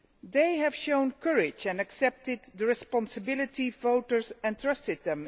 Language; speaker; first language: English; non-native, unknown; Dutch